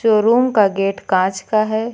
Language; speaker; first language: Hindi; native; Hindi